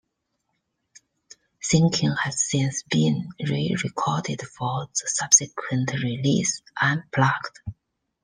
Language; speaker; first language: English; non-native, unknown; Chinese